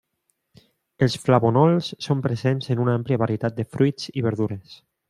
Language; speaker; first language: Catalan; non-native, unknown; Spanish